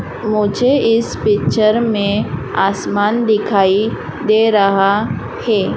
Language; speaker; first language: Hindi; native; Hindi